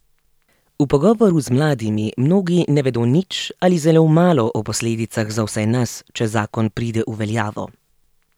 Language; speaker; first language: Slovenian; native; Slovenian